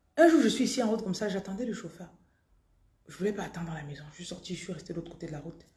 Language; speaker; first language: French; non-native, local second language; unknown